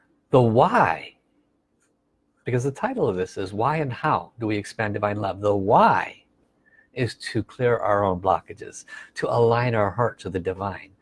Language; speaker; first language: English; native; English